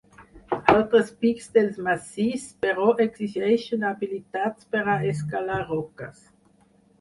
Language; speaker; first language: Catalan; non-native, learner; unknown